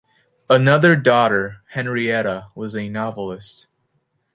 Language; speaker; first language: English; native; English